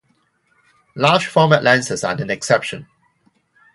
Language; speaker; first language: English; non-native, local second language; Cantonese